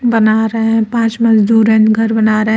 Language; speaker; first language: Hindi; native; Hindi